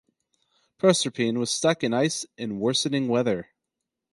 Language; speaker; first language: English; native; English